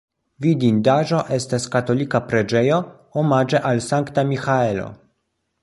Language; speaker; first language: Esperanto; non-native, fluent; Polish